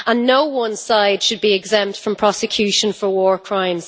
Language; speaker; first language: English; native; English